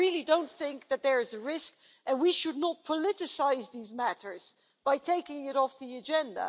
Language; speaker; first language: English; non-native, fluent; Dutch